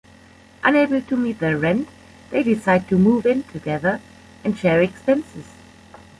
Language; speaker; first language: English; non-native, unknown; German